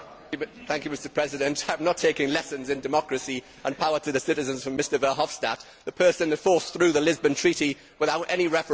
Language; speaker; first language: English; native; English